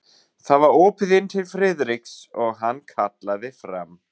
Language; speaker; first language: Icelandic; non-native, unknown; German